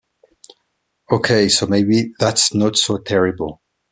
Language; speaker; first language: English; non-native, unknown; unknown